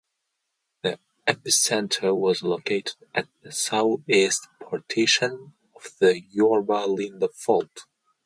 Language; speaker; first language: English; non-native, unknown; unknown